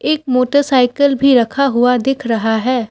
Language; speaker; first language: Hindi; non-native, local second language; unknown